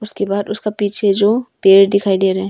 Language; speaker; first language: Hindi; early bilingual, other home language; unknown